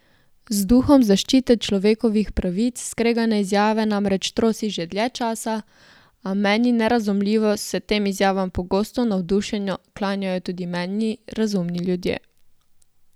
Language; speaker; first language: Slovenian; native; Slovenian